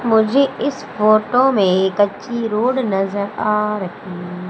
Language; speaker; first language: Hindi; native; Hindi